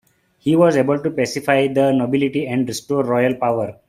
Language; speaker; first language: English; non-native, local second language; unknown